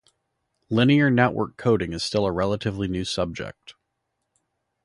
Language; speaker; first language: English; native; English